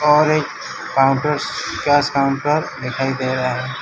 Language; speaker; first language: Hindi; non-native, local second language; Gujarati